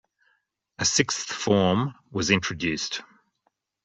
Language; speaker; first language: English; native; English